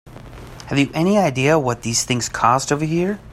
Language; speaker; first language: English; native; English